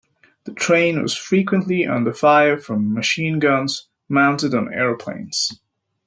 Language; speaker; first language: English; native; English